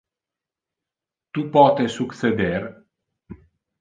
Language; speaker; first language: Interlingua; non-native, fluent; Italian